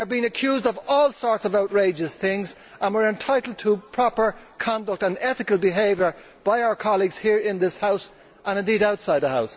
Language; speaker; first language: English; native; English